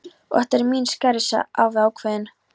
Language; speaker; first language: Icelandic; non-native, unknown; Polish